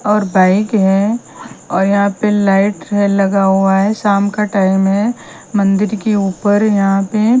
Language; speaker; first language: Hindi; non-native, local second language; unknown